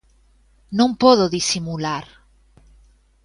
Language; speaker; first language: Galician; native; Galician